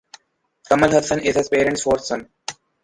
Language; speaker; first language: English; non-native, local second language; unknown